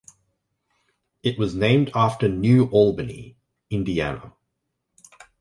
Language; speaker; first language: English; native; English